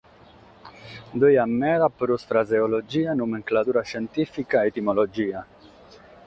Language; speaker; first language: Sardinian; non-native, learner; Catalan